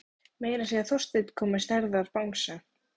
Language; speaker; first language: Icelandic; native; Icelandic